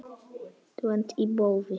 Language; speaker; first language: Icelandic; non-native, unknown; Polish